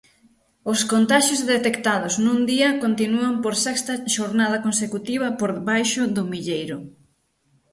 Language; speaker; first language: Galician; native; Galician